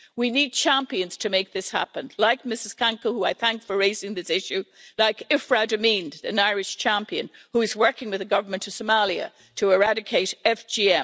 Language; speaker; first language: English; native; English